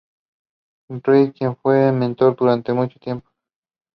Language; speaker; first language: English; non-native, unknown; Spanish